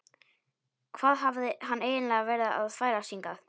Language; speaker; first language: Icelandic; non-native, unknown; Polish